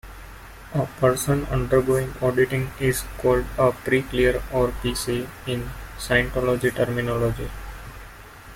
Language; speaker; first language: English; non-native, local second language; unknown